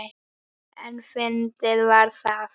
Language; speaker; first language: Icelandic; native; Icelandic